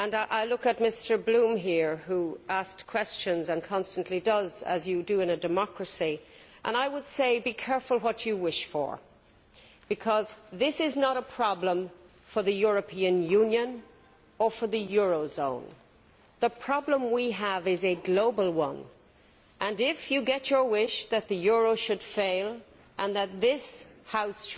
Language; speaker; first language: English; native; English